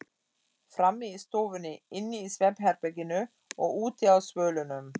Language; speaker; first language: Icelandic; non-native, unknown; German